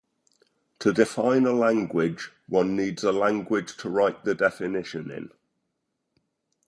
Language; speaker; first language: English; native; English